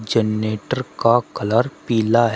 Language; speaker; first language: Hindi; native; Hindi